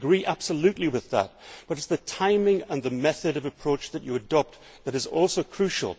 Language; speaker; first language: English; native; English